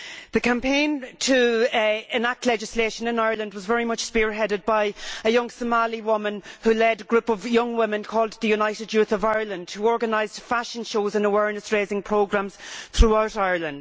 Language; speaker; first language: English; native; English